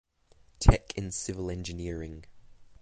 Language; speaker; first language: English; native; English